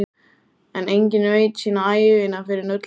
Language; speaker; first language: Icelandic; native; Icelandic